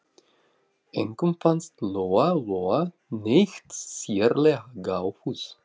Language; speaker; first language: Icelandic; non-native, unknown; Russian